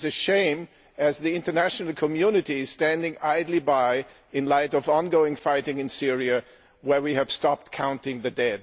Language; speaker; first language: English; non-native, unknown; German